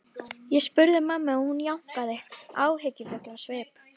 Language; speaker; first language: Icelandic; native; Icelandic